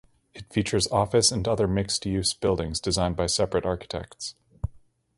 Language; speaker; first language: English; native; English